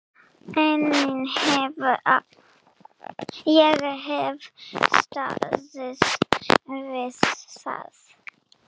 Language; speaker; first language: Icelandic; non-native, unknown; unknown